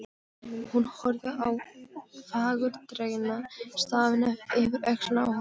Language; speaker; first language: Icelandic; non-native, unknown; Polish